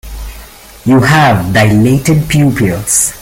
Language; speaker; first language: English; native; English